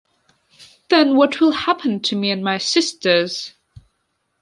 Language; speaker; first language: English; non-native, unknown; Georgian